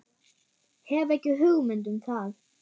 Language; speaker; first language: Icelandic; non-native, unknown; German